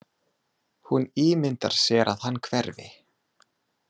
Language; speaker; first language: Icelandic; non-native, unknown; English